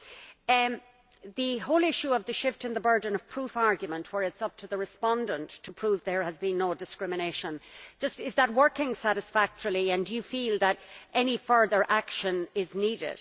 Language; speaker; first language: English; native; English